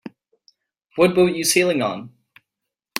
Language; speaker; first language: English; native; English